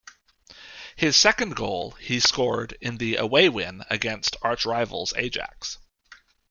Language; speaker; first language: English; native; English